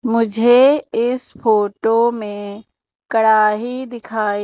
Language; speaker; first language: Hindi; native; Hindi